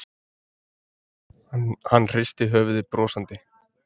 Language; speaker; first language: Icelandic; native; Icelandic